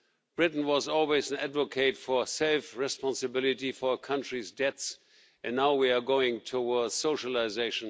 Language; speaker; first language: English; non-native, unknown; German